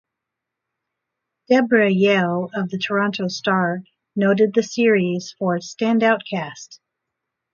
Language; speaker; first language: English; native; English